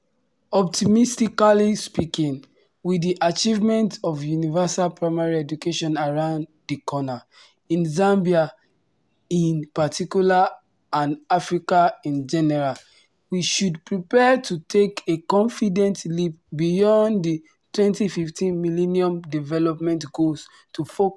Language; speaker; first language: English; non-native, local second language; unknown